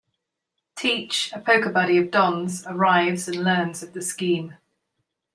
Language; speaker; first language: English; native; English